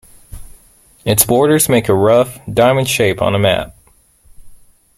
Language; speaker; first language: English; native; English